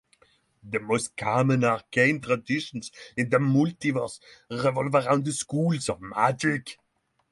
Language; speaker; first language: English; non-native, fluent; Norwegian